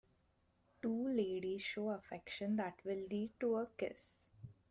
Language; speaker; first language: English; non-native, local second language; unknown